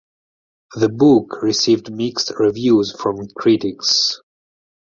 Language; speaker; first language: English; non-native, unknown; Italian